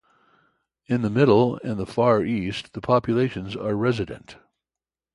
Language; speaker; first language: English; native; English